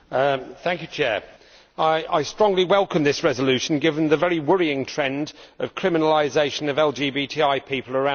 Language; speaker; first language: English; native; English